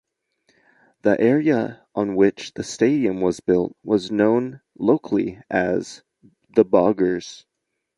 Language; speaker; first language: English; native; English